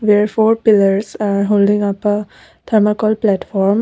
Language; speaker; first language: English; non-native, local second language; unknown